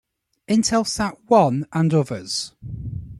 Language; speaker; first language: English; native; English